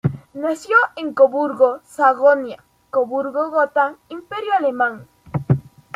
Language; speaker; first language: Spanish; native; Spanish